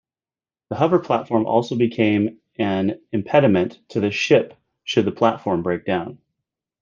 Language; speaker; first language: English; native; English